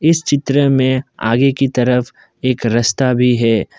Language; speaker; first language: Hindi; non-native, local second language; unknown